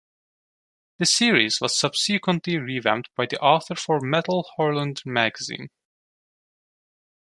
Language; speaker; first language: English; non-native, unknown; Turkish